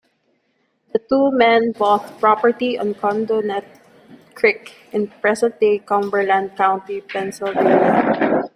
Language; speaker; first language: English; non-native, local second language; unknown